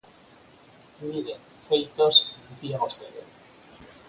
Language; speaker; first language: Galician; native; Galician